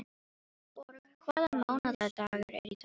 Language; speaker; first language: Icelandic; non-native, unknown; Filipino